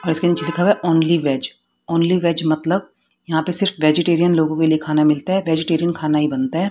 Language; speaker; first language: Hindi; native; Hindi